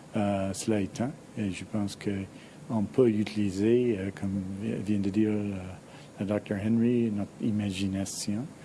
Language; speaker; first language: French; non-native, fluent; English